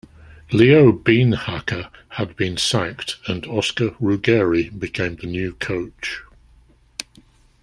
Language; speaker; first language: English; native; English